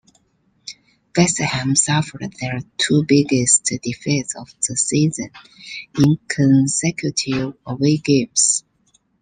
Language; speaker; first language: English; non-native, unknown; Chinese